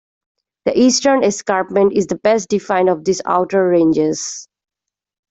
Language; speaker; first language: English; native; English